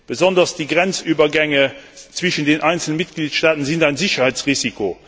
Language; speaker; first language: German; non-native, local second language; Luxembourgish